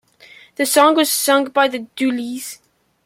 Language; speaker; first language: English; native; English